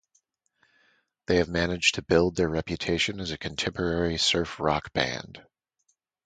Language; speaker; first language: English; native; English